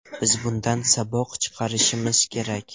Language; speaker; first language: Uzbek; non-native, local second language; Russian